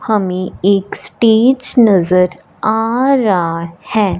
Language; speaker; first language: Hindi; non-native, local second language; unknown